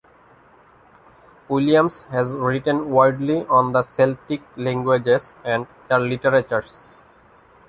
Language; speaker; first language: English; non-native, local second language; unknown